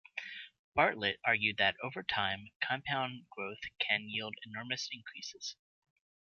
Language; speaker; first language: English; native; English